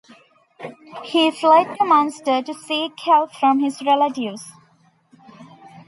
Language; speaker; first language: English; non-native, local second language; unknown